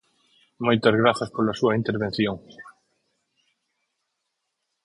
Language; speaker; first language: Galician; native; Galician